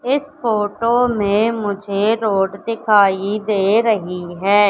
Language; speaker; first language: Hindi; native; Hindi